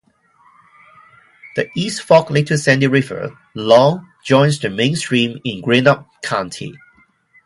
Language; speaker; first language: English; non-native, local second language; Cantonese